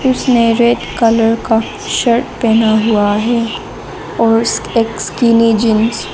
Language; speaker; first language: Hindi; non-native, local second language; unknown